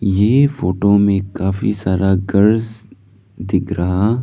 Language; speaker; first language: Hindi; non-native, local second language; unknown